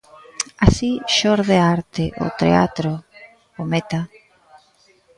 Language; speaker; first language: Galician; native; Galician